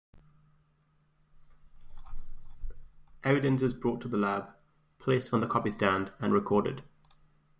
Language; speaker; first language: English; native; English